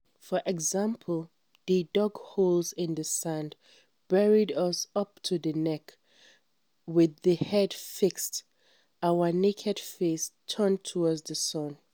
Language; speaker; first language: English; non-native, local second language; Hausa